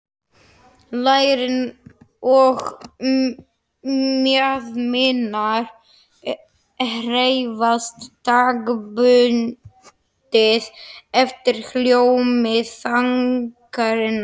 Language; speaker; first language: Icelandic; non-native, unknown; Slovak